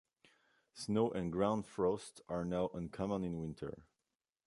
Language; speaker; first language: English; non-native, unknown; French